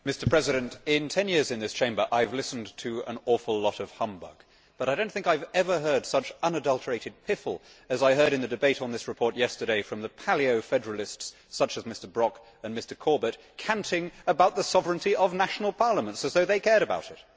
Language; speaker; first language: English; native; English